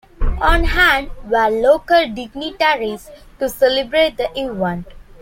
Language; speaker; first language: English; non-native, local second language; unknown